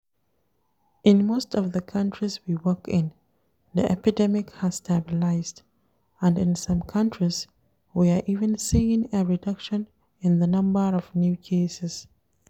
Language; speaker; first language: English; non-native, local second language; Hausa